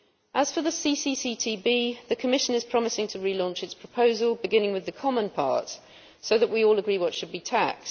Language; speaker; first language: English; native; English